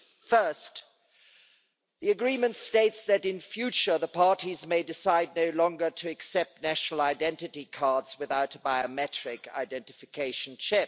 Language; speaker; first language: English; non-native, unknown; German